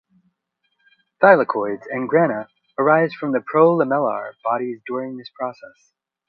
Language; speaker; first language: English; native; English